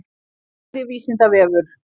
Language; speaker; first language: Icelandic; native; Icelandic